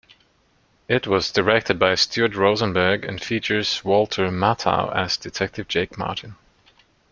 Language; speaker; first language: English; non-native, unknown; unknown